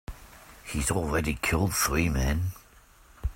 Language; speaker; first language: English; native; English